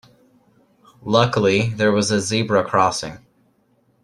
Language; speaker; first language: English; native; English